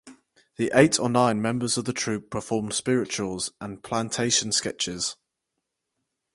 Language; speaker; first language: English; native; English